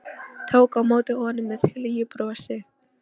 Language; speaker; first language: Icelandic; non-native, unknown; Polish